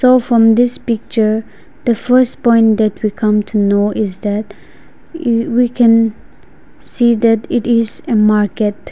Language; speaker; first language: English; non-native, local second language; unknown